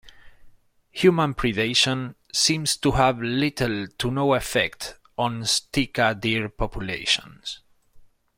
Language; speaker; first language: English; non-native, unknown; Spanish